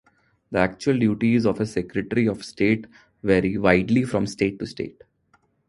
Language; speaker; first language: English; non-native, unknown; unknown